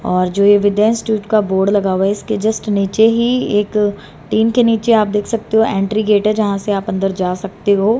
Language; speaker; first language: Hindi; native; Hindi